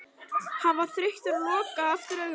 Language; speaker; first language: Icelandic; native; Icelandic